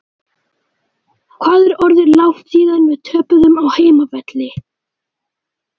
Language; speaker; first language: Icelandic; native; Icelandic